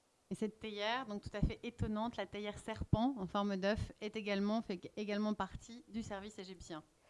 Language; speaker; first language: French; native; French